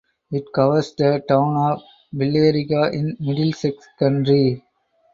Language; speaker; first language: English; non-native, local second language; Tamil